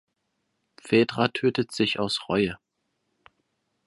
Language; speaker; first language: German; non-native, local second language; Turkish